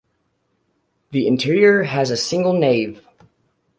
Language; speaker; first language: English; native; English